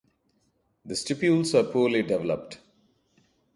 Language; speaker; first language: English; non-native, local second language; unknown